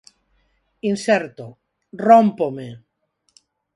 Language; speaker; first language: Galician; non-native, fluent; Spanish